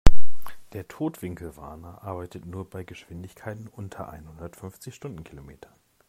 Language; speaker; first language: German; native; German